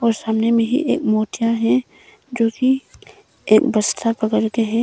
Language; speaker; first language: Hindi; non-native, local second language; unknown